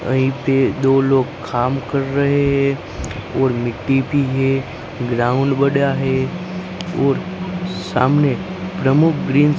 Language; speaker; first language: Hindi; non-native, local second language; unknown